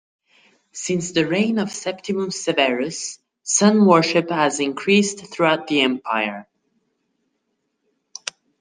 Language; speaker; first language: English; non-native, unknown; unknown